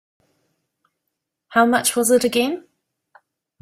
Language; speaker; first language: English; native; English